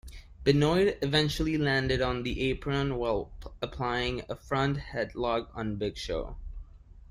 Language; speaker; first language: English; non-native, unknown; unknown